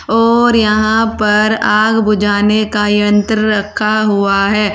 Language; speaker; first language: Hindi; native; Hindi